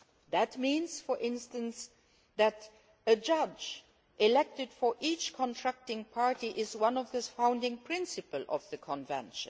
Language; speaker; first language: English; non-native, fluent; Luxembourgish